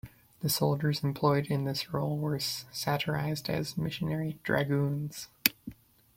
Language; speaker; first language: English; native; English